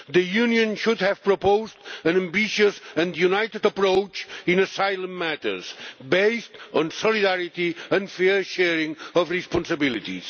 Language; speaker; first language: English; non-native, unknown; Catalan